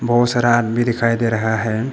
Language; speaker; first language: Hindi; early bilingual, other home language; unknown